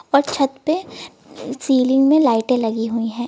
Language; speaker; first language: Hindi; native; Hindi